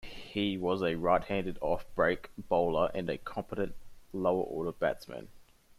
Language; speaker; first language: English; native; English